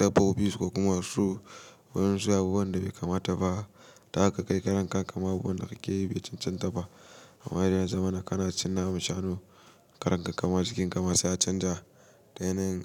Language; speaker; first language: Hausa; native; Hausa